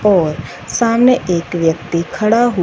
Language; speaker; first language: Hindi; non-native, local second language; Punjabi